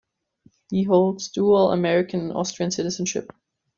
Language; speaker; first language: English; non-native, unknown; German